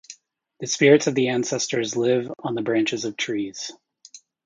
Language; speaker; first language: English; native; English